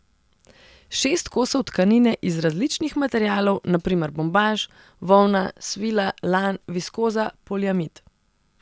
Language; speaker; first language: Slovenian; non-native, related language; Serbian